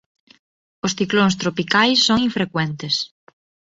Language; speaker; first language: Galician; non-native, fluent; Spanish